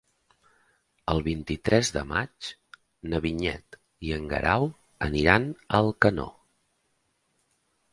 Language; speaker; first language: Catalan; native; Catalan